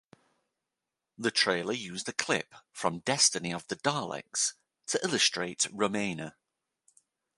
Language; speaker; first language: English; native; English